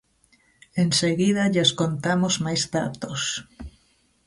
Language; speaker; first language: Galician; native; Galician